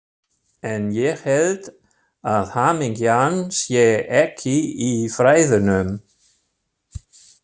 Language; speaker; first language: Icelandic; non-native, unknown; German